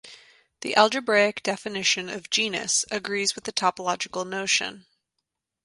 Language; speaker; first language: English; native; English